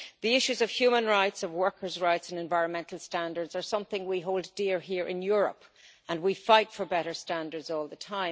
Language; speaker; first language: English; native; English